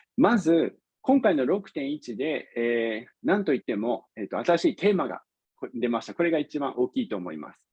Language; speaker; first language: Japanese; non-native, fluent; English